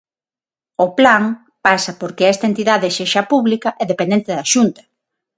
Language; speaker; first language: Galician; non-native, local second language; Spanish